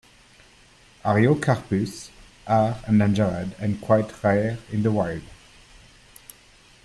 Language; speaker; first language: English; native; English